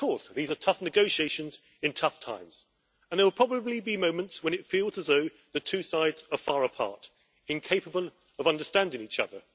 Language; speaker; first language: English; native; English